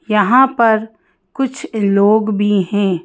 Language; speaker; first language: Hindi; native; Hindi